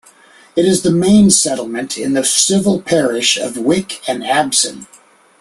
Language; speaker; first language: English; native; English